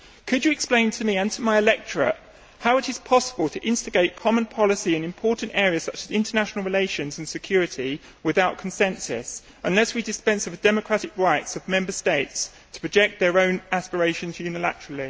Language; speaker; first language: English; native; English